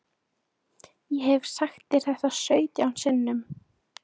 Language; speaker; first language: Icelandic; non-native, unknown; Polish